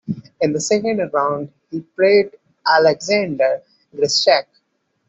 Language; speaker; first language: English; non-native, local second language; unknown